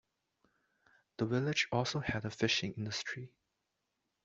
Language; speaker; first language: English; non-native, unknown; Chinese